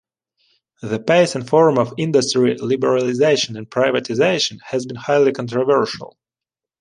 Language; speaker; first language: English; non-native, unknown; Ukrainian